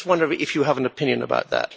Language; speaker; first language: English; native; English